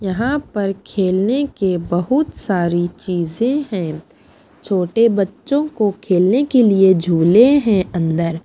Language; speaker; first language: Hindi; non-native, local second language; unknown